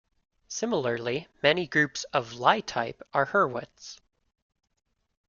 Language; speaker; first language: English; native; English